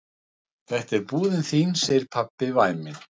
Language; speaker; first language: Icelandic; non-native, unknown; Russian